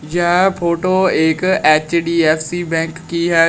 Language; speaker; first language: Hindi; native; Hindi